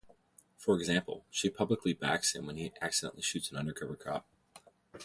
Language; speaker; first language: English; native; English